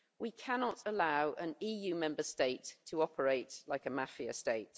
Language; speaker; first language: English; native; English